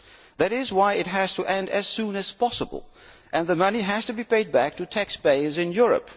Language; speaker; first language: English; non-native, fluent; Dutch